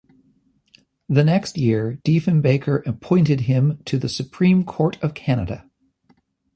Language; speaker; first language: English; native; English